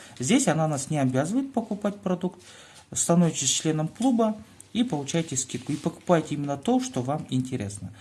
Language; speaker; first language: Russian; native; Russian